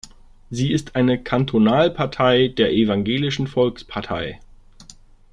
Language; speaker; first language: German; native; German